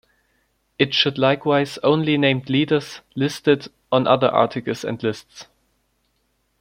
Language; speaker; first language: English; non-native, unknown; German